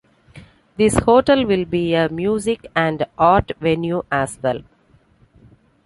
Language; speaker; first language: English; non-native, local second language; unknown